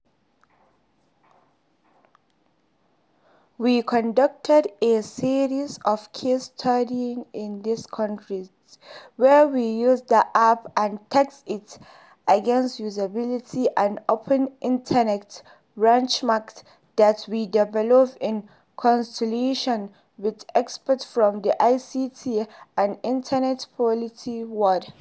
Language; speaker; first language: English; non-native, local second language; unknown